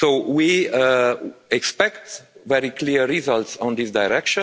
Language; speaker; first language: English; non-native, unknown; Romanian